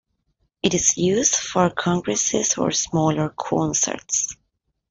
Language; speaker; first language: English; non-native, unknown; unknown